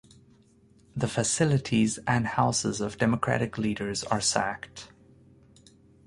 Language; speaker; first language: English; native; English